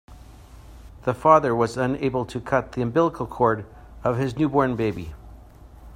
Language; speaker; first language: English; native; English